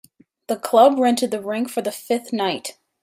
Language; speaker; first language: English; native; English